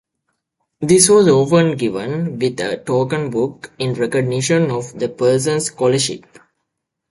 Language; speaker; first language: English; native; English